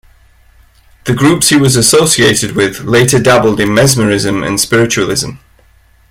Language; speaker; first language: English; native; English